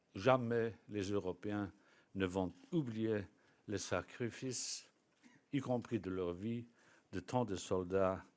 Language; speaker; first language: French; non-native, local second language; Luxembourgish